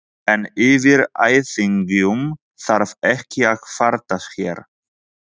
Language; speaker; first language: Icelandic; non-native, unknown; Polish